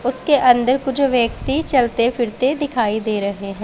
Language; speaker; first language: Hindi; non-native, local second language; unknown